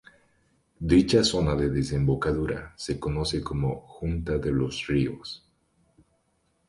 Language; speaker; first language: Spanish; native; Spanish